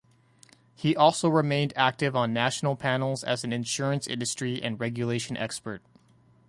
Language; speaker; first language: English; native; English